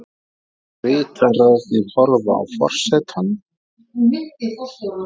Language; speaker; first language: Icelandic; native; Icelandic